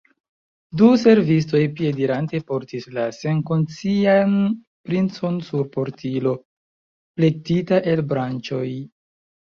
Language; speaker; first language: Esperanto; non-native, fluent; Chinese